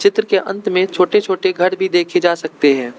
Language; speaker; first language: Hindi; non-native, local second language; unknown